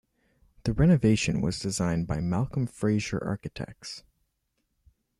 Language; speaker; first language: English; native; English